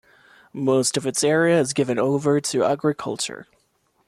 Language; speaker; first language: English; non-native, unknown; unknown